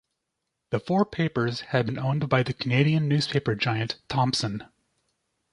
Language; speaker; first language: English; native; English